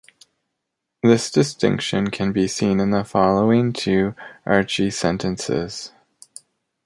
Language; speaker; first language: English; native; English